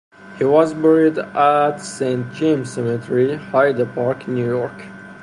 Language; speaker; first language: English; non-native, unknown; Persian